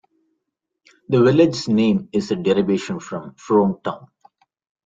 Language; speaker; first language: English; non-native, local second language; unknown